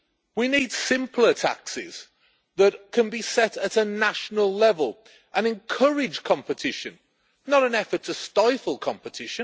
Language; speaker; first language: English; native; English